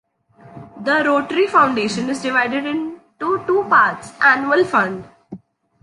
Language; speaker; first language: English; non-native, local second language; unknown